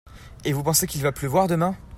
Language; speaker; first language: French; native; French